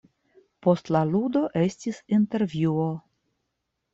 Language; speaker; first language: Esperanto; non-native, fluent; Russian